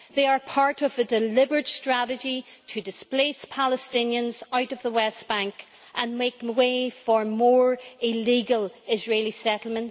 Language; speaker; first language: English; native; English